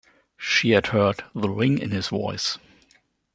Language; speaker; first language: English; non-native, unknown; German